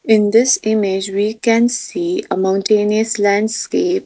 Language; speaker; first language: English; non-native, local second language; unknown